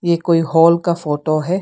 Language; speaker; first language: Hindi; non-native, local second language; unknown